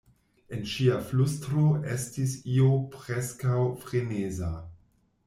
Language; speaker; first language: Esperanto; non-native, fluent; German